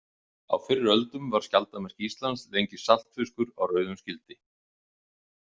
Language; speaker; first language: Icelandic; native; Icelandic